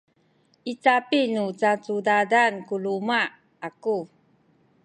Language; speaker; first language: Sakizaya; non-native, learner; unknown